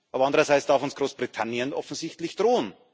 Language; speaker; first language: German; native; German